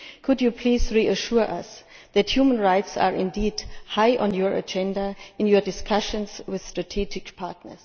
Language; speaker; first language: English; non-native, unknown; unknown